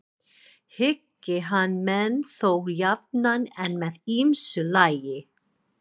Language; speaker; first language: Icelandic; non-native, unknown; English